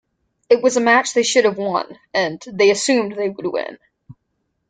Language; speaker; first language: English; native; English